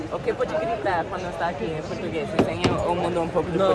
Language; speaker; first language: Portuguese; non-native, fluent; English